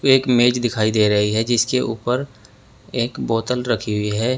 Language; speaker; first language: Hindi; native; Hindi